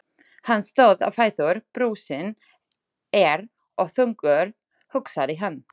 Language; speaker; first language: Icelandic; non-native, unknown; Slovak